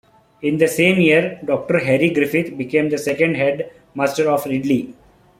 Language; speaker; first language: English; non-native, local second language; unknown